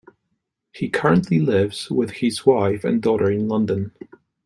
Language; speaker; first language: English; non-native, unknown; Polish